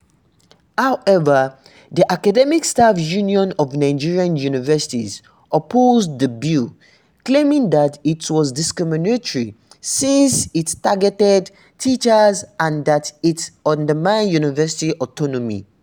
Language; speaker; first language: English; non-native, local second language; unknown